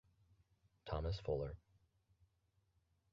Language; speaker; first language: English; native; English